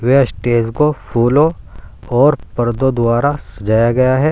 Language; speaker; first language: Hindi; native; Hindi